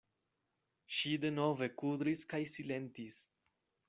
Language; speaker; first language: Esperanto; non-native, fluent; Spanish